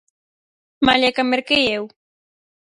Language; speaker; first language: Galician; native; Galician